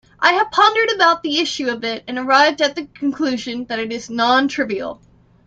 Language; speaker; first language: English; native; English